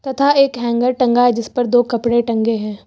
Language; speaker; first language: Hindi; native; Hindi